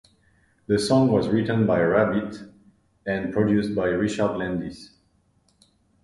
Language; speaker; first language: English; non-native, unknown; French